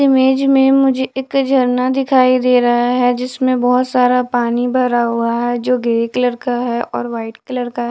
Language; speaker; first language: Hindi; native; Hindi